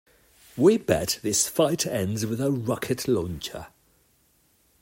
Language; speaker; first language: English; non-native, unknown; Catalan